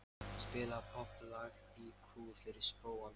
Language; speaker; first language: Icelandic; non-native, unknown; Lithuanian